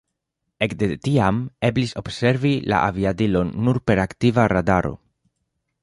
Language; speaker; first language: Esperanto; non-native, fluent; Spanish